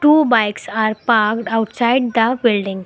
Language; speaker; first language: English; non-native, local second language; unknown